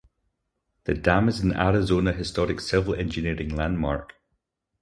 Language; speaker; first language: English; native; English